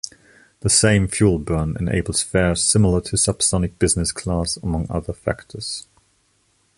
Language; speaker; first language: English; non-native, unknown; German